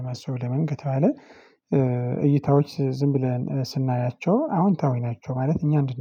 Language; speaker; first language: Amharic; non-native, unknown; Tigrinya